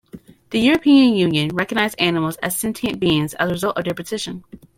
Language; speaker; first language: English; native; English